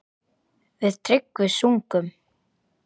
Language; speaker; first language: Icelandic; native; Icelandic